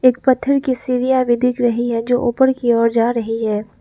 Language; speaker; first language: Hindi; non-native, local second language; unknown